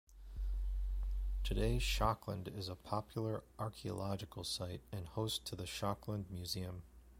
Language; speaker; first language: English; native; English